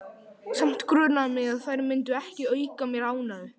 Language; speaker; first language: Icelandic; native; Icelandic